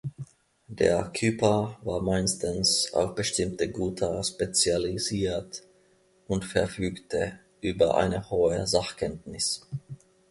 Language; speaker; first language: German; non-native, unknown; Finnish